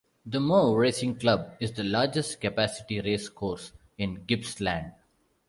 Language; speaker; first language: English; non-native, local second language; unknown